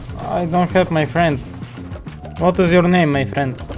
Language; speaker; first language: English; non-native, learner; Russian